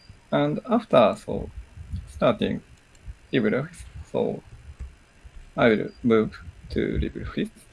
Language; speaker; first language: English; non-native, learner; Japanese